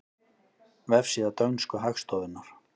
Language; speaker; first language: Icelandic; native; Icelandic